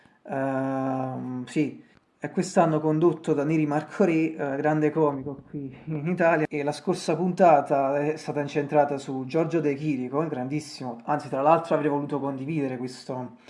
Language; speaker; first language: Italian; native; Italian